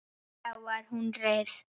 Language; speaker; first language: Icelandic; native; Icelandic